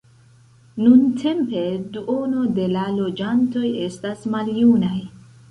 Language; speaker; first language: Esperanto; non-native, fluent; Central Kurdish